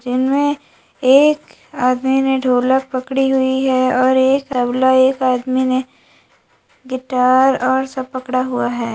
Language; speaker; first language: Hindi; native; Hindi